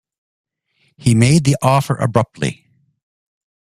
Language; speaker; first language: English; native; English